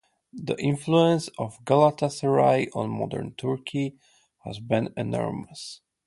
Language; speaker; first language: English; non-native, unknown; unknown